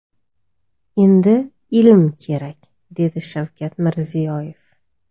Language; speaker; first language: Uzbek; native; Uzbek